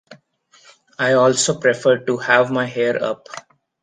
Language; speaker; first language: English; non-native, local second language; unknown